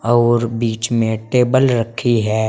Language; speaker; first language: Hindi; native; Hindi